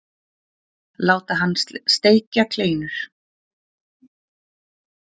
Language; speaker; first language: Icelandic; native; Icelandic